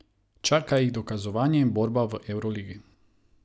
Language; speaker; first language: Slovenian; non-native, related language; Croatian